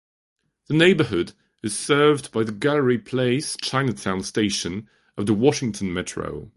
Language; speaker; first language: English; non-native, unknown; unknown